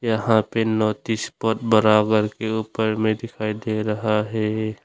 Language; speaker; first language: Hindi; non-native, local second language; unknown